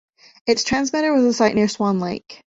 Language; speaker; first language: English; native; English